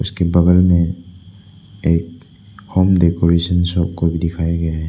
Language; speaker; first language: Hindi; non-native, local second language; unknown